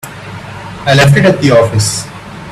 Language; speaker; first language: English; non-native, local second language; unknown